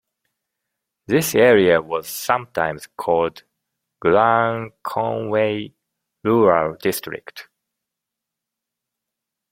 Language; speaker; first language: English; non-native, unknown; Japanese